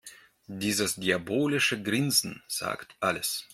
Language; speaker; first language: German; non-native, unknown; Russian